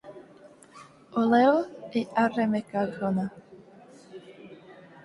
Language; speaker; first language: Galician; non-native, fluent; Spanish